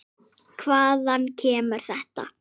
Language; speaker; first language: Icelandic; native; Icelandic